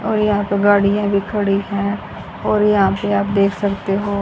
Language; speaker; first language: Hindi; native; Hindi